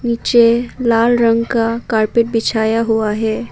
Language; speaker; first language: Hindi; non-native, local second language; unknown